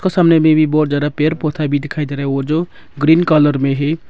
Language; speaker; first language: Hindi; non-native, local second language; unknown